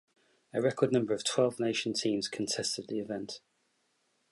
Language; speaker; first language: English; native; English